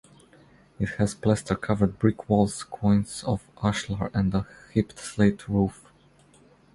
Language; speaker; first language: English; non-native, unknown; Croatian